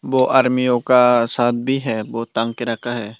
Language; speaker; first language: Hindi; non-native, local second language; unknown